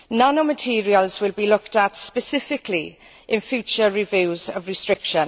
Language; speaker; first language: English; native; English